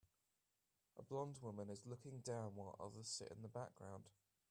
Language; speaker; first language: English; native; English